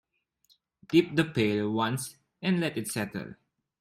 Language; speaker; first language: English; non-native, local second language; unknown